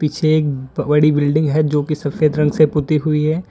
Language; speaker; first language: Hindi; native; Hindi